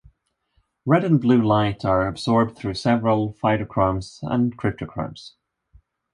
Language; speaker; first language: English; non-native, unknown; Swedish